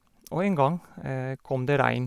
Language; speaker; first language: Norwegian; non-native, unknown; Polish